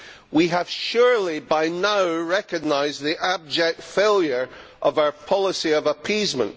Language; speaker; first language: English; native; English